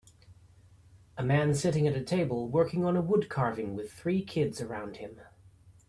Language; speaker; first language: English; native; English